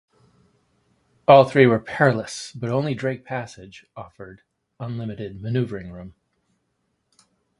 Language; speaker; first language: English; native; English